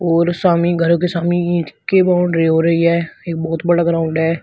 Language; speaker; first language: Hindi; native; Hindi